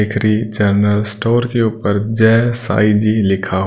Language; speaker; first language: Hindi; non-native, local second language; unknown